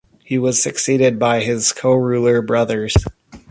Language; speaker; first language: English; native; English